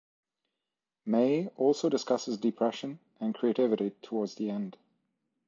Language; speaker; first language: English; non-native, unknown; French